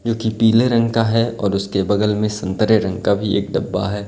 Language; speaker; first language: Hindi; native; Hindi